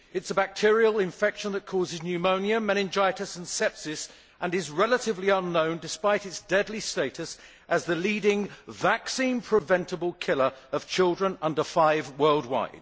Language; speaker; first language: English; native; English